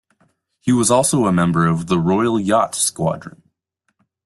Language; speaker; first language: English; native; English